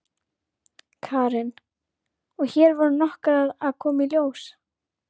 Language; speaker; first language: Icelandic; native; Icelandic